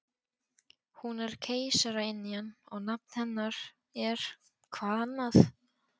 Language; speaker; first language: Icelandic; non-native, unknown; Polish